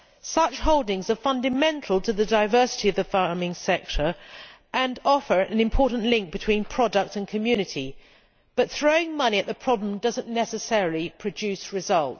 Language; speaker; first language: English; native; English